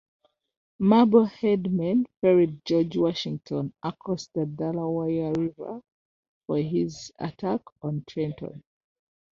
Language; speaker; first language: English; non-native, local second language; Ganda